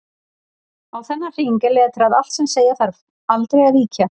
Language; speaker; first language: Icelandic; native; Icelandic